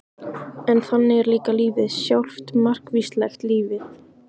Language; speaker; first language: Icelandic; native; Icelandic